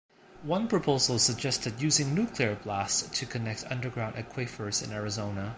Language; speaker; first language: English; non-native, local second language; Cantonese